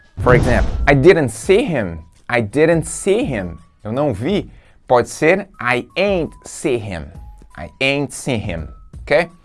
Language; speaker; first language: English; non-native, fluent; Portuguese